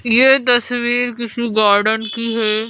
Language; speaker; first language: Hindi; native; Hindi